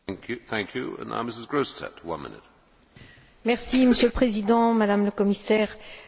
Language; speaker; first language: French; native; French